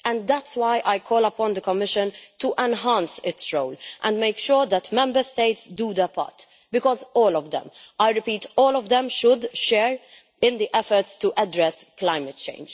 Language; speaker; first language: English; non-native, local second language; Maltese